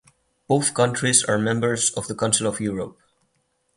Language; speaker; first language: English; non-native, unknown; Catalan